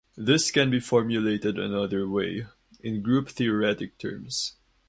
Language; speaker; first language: English; non-native, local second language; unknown